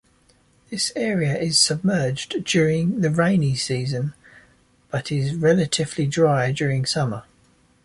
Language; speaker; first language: English; native; English